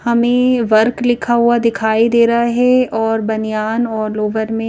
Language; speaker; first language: Hindi; native; Hindi